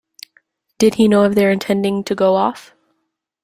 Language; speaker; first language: English; native; English